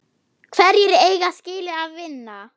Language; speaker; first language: Icelandic; non-native, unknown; German